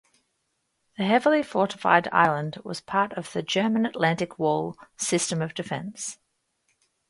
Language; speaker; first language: English; native; English